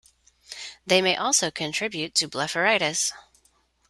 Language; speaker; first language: English; non-native, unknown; Spanish